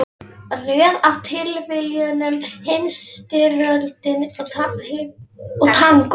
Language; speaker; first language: Icelandic; non-native, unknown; Polish